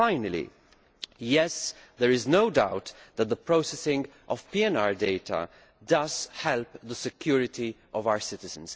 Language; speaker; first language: English; non-native, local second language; Maltese